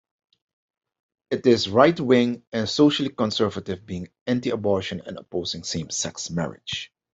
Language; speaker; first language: English; non-native, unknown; Dutch